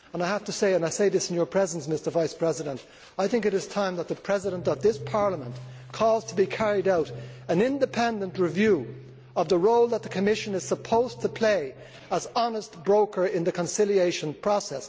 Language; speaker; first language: English; native; English